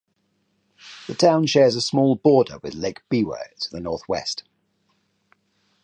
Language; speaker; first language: English; native; English